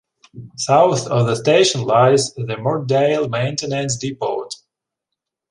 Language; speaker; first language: English; non-native, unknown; Ukrainian